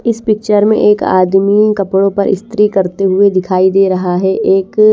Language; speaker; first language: Hindi; native; Hindi